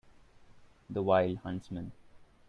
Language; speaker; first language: English; non-native, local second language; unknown